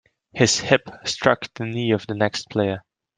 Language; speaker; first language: English; non-native, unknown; Dutch